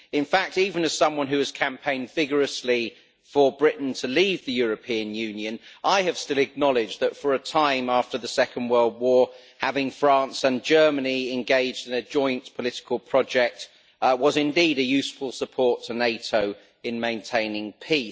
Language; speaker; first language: English; native; English